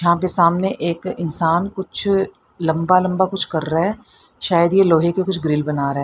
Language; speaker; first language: Hindi; native; Hindi